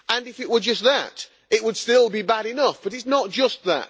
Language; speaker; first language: English; native; English